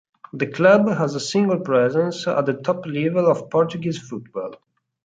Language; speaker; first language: English; non-native, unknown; Italian